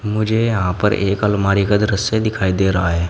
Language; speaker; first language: Hindi; native; Hindi